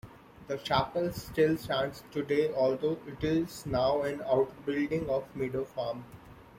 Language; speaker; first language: English; non-native, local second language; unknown